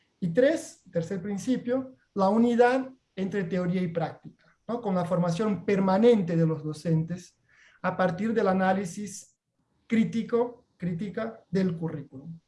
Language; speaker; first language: Spanish; non-native, related language; Portuguese